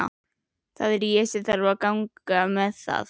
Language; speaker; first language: Icelandic; native; Icelandic